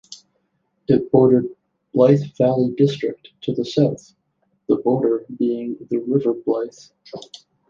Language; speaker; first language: English; native; English